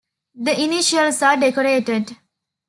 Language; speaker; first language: English; non-native, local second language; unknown